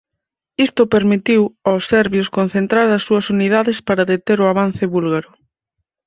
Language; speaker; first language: Galician; native; Galician